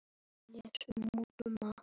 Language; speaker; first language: Icelandic; native; Icelandic